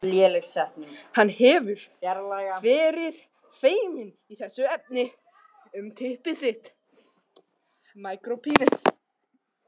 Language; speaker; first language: Icelandic; non-native, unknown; Russian